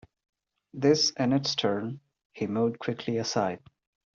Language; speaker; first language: English; non-native, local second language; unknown